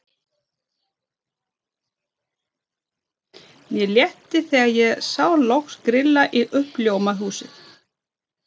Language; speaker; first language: Icelandic; non-native, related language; Swedish